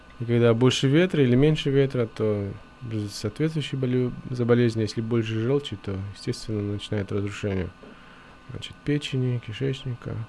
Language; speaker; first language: Russian; non-native, local second language; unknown